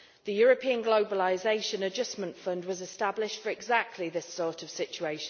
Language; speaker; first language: English; native; English